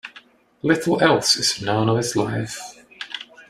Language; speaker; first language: English; non-native, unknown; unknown